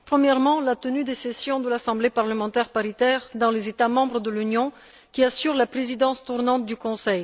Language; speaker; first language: French; non-native, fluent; Bulgarian